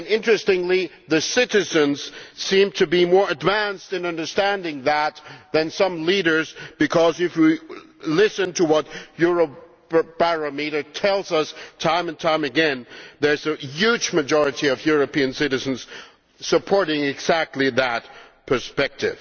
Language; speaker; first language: English; non-native, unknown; German